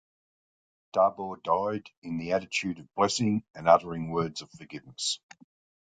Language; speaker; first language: English; native; English